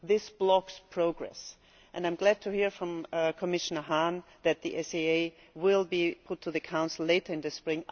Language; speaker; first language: English; non-native, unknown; German